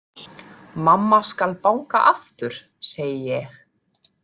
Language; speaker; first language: Icelandic; non-native, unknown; German